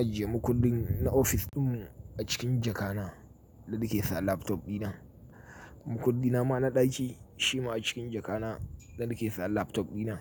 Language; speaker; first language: Hausa; native; Hausa